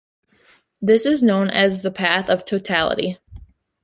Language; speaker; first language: English; native; English